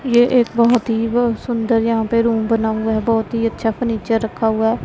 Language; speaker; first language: Hindi; non-native, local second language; Punjabi